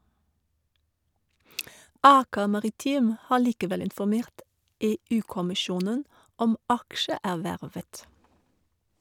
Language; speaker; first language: Norwegian; non-native, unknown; German